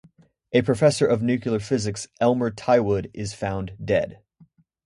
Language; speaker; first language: English; native; English